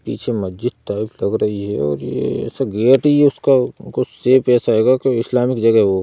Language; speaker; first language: Hindi; native; Hindi